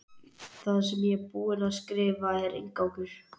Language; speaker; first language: Icelandic; native; Icelandic